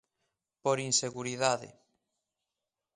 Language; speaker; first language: Galician; native; Galician